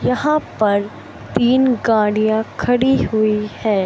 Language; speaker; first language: Hindi; native; Hindi